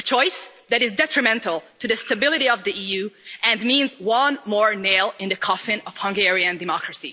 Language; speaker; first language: English; non-native, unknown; Hungarian